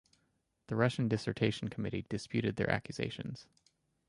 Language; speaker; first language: English; native; English